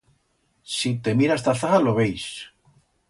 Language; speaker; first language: Aragonese; native; Aragonese